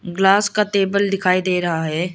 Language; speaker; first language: Hindi; non-native, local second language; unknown